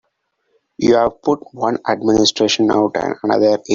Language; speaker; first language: English; non-native, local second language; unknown